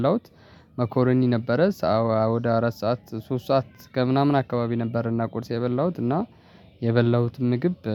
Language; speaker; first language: Amharic; non-native, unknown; Tigrinya